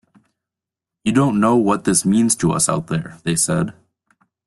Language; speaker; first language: English; native; English